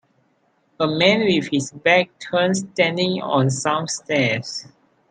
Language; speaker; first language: English; non-native, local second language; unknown